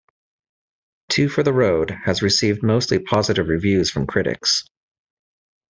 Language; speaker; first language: English; native; English